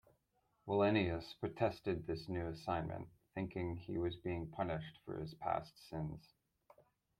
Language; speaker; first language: English; native; English